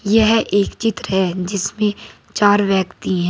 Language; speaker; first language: Hindi; native; Hindi